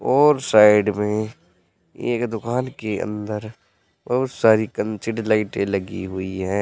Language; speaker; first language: Hindi; native; Hindi